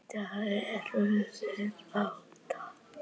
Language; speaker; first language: Icelandic; native; Icelandic